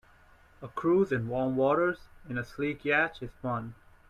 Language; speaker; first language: English; non-native, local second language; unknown